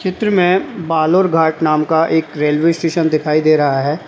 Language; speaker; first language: Hindi; native; Hindi